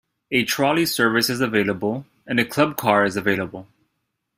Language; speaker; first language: English; native; English